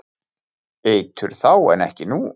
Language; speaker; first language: Icelandic; native; Icelandic